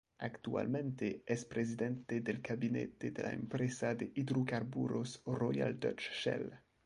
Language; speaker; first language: Spanish; non-native, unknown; French